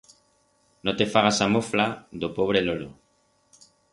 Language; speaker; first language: Aragonese; non-native, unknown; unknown